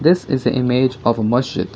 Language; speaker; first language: English; non-native, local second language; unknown